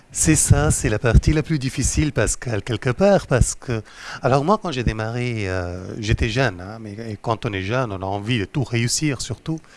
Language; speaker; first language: French; non-native, fluent; Hindi